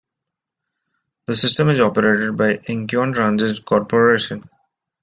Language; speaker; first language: English; non-native, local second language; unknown